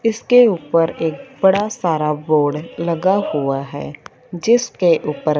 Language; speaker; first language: Hindi; non-native, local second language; Punjabi